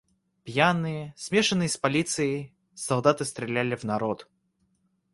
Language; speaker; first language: Russian; native; Russian